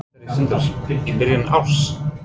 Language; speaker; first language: Icelandic; non-native, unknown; English